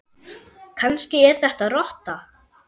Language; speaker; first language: Icelandic; non-native, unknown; German